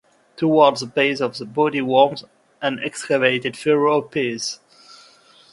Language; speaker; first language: English; non-native, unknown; French